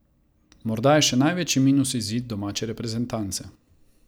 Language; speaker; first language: Slovenian; non-native, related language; Croatian